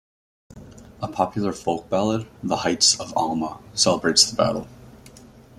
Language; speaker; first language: English; native; English